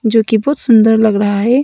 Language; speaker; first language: Hindi; non-native, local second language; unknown